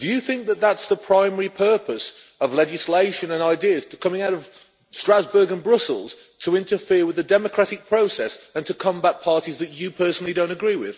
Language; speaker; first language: English; native; English